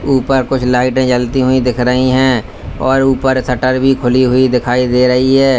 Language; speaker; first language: Hindi; native; Hindi